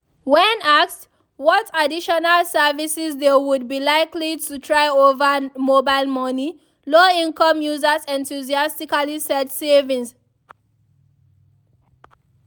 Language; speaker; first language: English; non-native, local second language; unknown